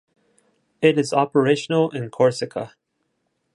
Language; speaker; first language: English; non-native, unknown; Japanese